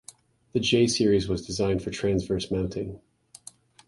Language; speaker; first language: English; native; English